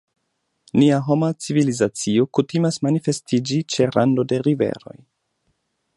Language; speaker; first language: Esperanto; non-native, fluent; German